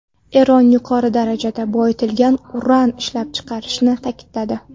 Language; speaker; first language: Uzbek; non-native, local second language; Kara-Kalpak